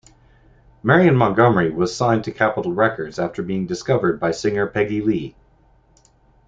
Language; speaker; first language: English; native; English